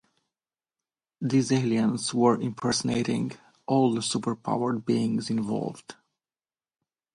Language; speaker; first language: English; non-native, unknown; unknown